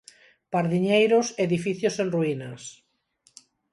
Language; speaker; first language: Galician; non-native, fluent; Spanish